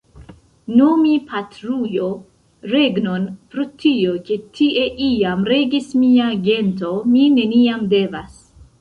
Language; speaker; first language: Esperanto; non-native, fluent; Central Kurdish